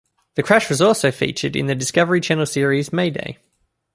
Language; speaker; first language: English; native; English